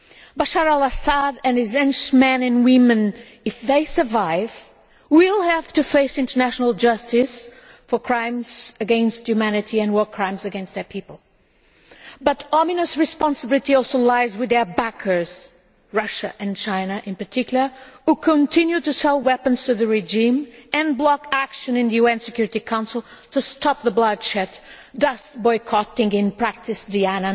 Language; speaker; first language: English; non-native, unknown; Portuguese